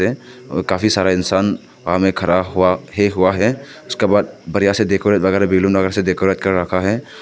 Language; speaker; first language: Hindi; non-native, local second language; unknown